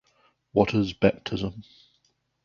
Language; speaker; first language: English; native; English